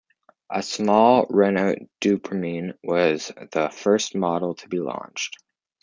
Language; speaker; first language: English; native; English